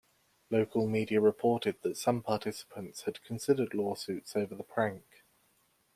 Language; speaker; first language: English; native; English